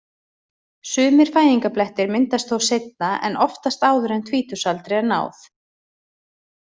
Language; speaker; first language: Icelandic; native; Icelandic